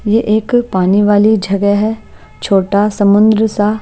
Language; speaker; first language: Hindi; non-native, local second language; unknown